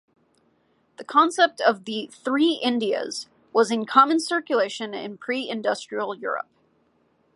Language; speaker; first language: English; native; English